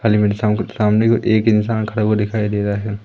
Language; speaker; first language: Hindi; native; Hindi